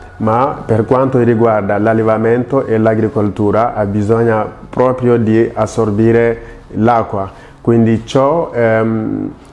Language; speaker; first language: Italian; non-native, fluent; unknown